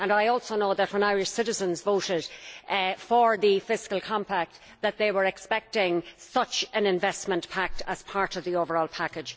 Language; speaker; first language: English; native; English